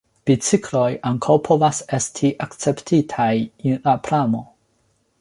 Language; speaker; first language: Esperanto; non-native, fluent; Chinese